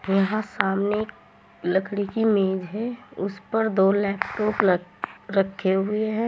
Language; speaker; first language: Hindi; native; Hindi